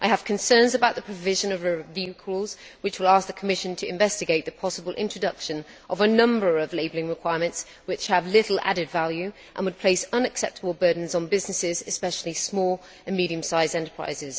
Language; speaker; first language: English; native; English